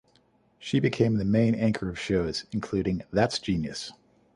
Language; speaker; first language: English; native; English